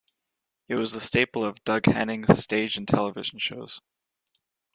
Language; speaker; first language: English; native; English